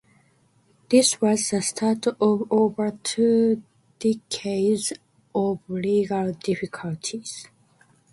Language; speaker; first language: English; non-native, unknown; Japanese